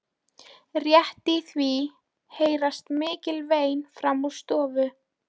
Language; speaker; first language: Icelandic; non-native, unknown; Polish